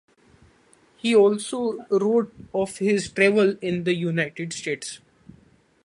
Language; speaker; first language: English; non-native, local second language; Marathi